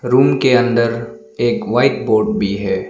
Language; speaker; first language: Hindi; non-native, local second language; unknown